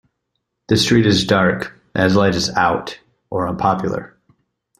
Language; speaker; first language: English; native; English